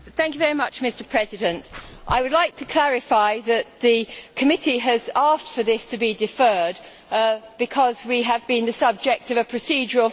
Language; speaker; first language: English; native; English